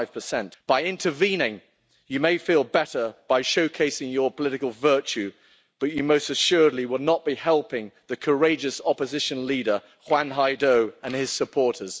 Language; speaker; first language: English; native; English